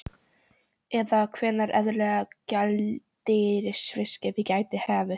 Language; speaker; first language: Icelandic; non-native, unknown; Polish